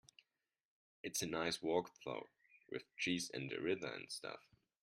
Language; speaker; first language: English; non-native, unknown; German